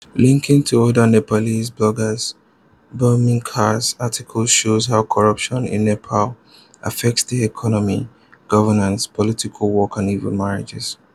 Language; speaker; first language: English; non-native, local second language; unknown